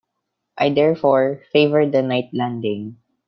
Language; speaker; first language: English; non-native, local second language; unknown